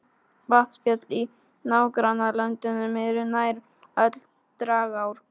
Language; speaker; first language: Icelandic; non-native, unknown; Polish